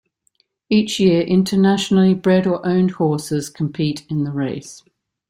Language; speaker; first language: English; native; English